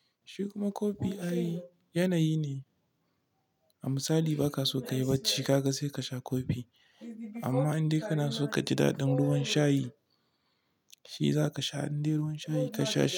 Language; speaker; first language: Hausa; non-native, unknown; Igbo